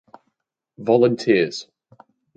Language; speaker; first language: English; native; English